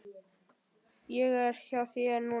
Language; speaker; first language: Icelandic; native; Icelandic